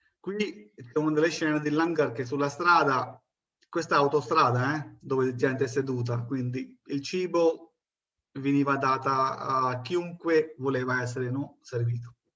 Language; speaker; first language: Italian; non-native, fluent; Punjabi